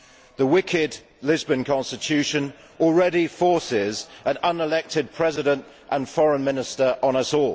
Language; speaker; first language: English; native; English